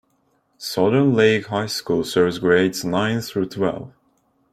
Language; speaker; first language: English; non-native, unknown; Turkish